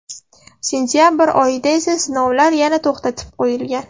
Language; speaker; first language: Uzbek; non-native, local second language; Russian